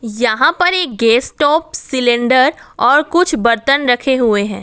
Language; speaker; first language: Hindi; non-native, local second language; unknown